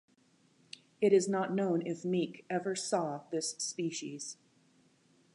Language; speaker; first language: English; native; English